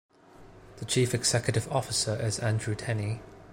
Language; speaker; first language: English; non-native, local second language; Cantonese